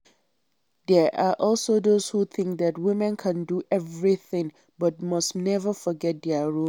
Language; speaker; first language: English; non-native, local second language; Hausa